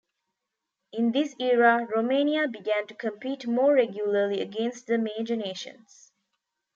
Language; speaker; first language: English; non-native, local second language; Tamil